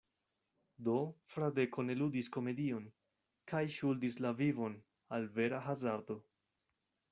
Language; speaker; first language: Esperanto; non-native, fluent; Spanish